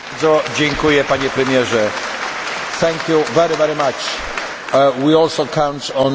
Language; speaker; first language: English; non-native, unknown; Polish